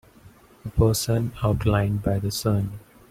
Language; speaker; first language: English; non-native, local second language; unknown